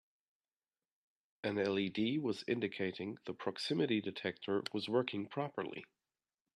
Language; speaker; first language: English; non-native, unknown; German